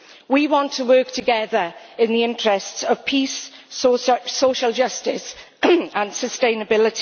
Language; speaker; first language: English; native; English